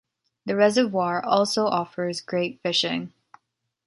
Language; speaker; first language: English; native; English